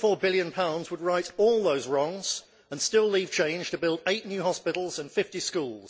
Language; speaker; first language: English; native; English